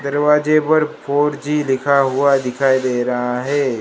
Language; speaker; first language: Hindi; non-native, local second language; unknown